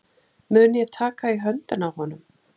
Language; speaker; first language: Icelandic; native; Icelandic